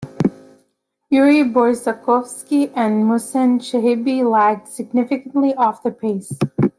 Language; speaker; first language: English; native; English